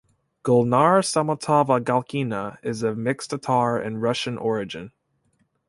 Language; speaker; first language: English; native; English